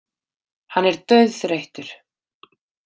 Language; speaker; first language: Icelandic; native; Icelandic